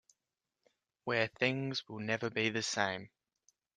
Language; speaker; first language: English; native; English